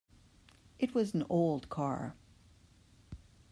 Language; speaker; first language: English; native; English